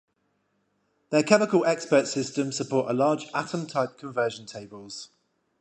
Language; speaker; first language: English; native; English